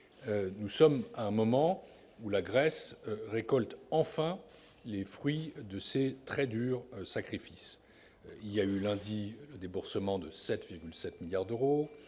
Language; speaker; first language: French; native; French